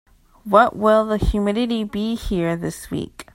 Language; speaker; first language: English; native; English